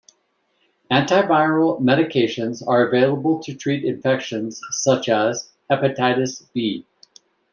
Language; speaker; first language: English; native; English